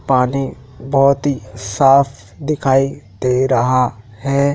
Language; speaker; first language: Hindi; native; Hindi